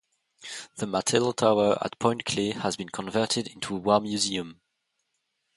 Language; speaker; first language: English; non-native, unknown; French